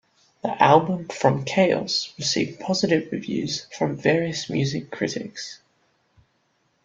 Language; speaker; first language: English; native; English